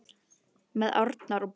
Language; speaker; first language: Icelandic; native; Icelandic